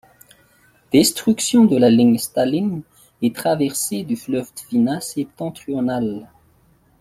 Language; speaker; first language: French; non-native, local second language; Malagasy